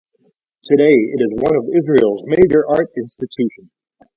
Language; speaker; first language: English; native; English